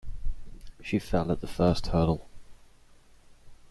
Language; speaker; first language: English; native; English